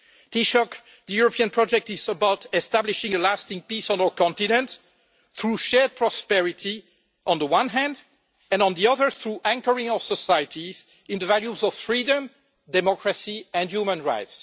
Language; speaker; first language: English; non-native, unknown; French